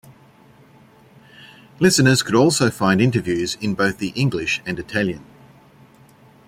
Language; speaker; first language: English; native; English